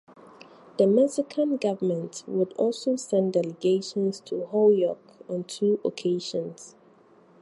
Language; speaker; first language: English; non-native, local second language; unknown